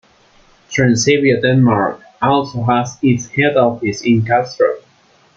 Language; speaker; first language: English; non-native, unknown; Spanish